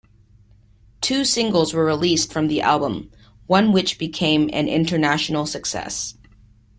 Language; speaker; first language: English; native; English